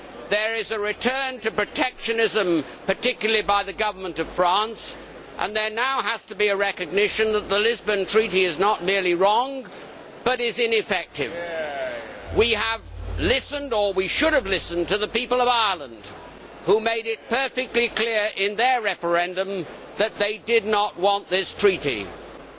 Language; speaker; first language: English; native; English